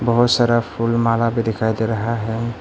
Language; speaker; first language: Hindi; non-native, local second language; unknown